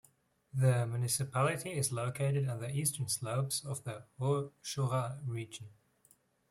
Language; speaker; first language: English; non-native, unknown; Swiss German